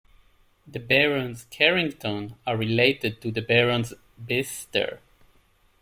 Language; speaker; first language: English; native; English